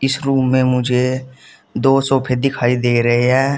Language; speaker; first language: Hindi; native; Hindi